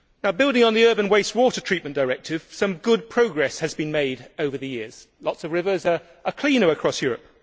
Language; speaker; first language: English; native; English